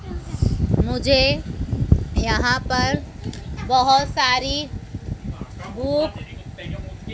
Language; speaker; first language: Hindi; native; Hindi